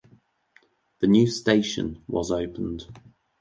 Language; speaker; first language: English; native; English